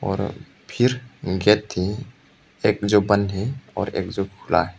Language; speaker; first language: Hindi; non-native, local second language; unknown